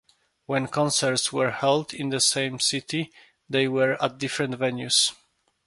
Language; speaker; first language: English; non-native, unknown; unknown